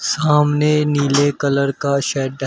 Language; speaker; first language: Hindi; native; Hindi